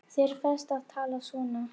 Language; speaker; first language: Icelandic; non-native, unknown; Polish